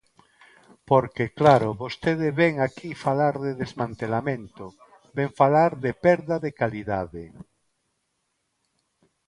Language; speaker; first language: Galician; non-native, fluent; Spanish